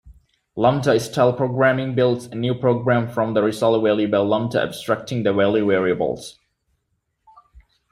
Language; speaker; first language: English; native; English